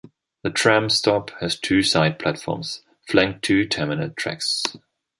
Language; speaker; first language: English; non-native, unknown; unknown